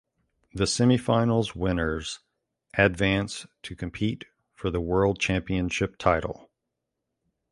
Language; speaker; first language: English; native; English